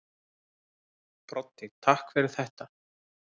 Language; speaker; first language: Icelandic; native; Icelandic